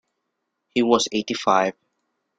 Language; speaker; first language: English; non-native, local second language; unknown